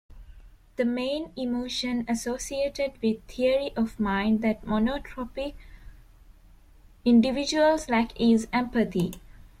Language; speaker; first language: English; non-native, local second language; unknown